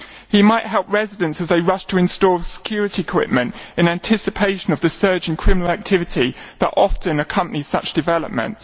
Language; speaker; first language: English; native; English